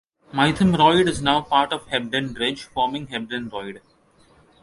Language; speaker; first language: English; non-native, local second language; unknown